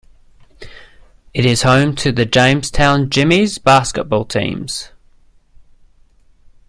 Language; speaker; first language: English; native; English